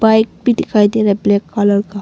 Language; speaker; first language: Hindi; non-native, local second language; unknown